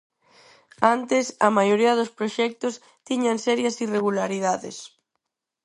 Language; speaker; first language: Galician; non-native, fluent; Spanish